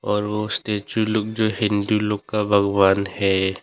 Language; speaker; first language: Hindi; non-native, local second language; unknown